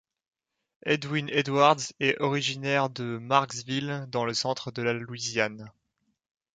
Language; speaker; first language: French; native; French